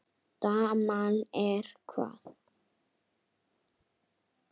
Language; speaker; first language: Icelandic; native; Icelandic